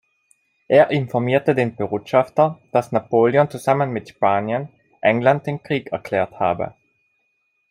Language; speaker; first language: German; non-native, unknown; Italian